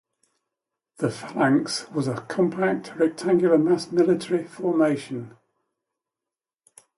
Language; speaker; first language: English; native; English